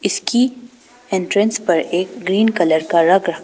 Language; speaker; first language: Hindi; non-native, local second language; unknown